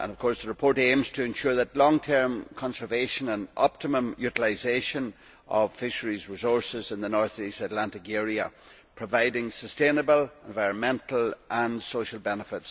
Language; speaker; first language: English; native; English